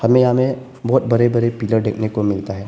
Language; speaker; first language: Hindi; non-native, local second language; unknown